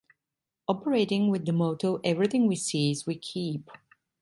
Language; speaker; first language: English; non-native, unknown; Italian